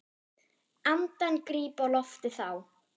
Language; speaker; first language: Icelandic; non-native, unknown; German